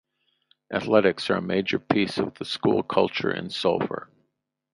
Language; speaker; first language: English; native; English